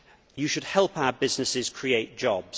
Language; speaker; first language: English; native; English